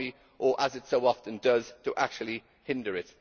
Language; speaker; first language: English; native; English